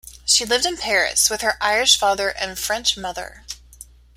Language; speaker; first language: English; native; English